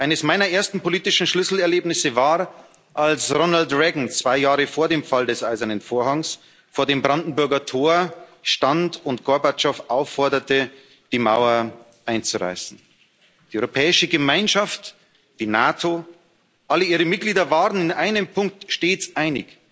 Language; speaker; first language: German; native; German